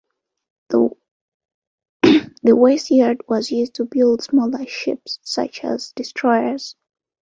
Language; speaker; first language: English; non-native, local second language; Ganda